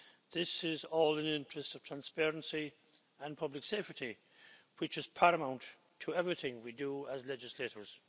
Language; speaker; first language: English; native; English